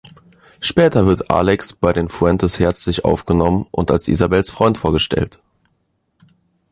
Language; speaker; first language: German; native; German